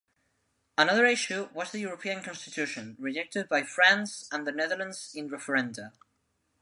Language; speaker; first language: English; non-native, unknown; Spanish